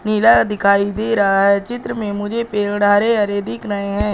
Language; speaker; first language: Hindi; native; Hindi